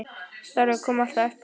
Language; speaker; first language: Icelandic; native; Icelandic